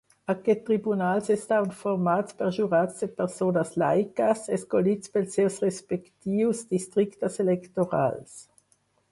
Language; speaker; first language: Catalan; non-native, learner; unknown